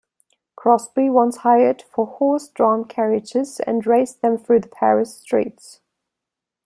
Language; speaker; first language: English; non-native, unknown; German